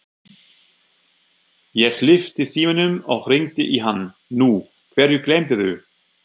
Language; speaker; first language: Icelandic; non-native, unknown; German